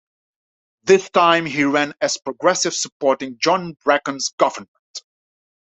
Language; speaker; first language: English; non-native, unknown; Dutch